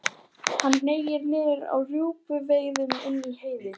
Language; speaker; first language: Icelandic; native; Icelandic